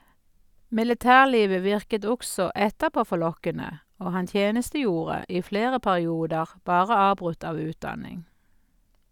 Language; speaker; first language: Norwegian; native; Norwegian